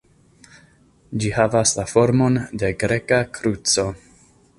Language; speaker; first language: Esperanto; non-native, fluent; English